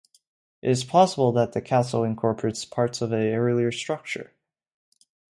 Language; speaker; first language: English; non-native, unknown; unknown